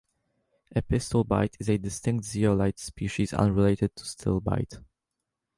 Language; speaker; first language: English; native; English